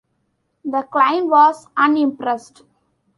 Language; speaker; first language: English; non-native, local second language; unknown